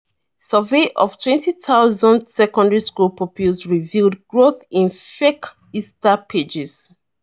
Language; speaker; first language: English; non-native, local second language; Yoruba